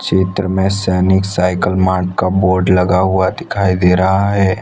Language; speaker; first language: Hindi; non-native, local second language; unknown